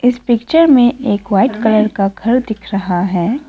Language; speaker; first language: Hindi; non-native, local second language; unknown